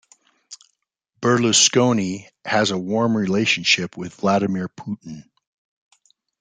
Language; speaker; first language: English; native; English